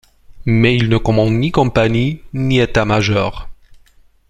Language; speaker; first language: French; non-native, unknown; Romanian